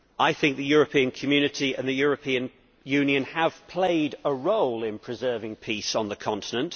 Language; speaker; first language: English; native; English